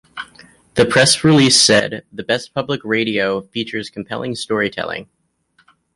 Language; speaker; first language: English; native; English